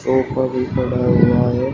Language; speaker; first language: Hindi; native; Hindi